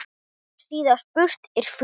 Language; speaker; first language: Icelandic; non-native, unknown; Portuguese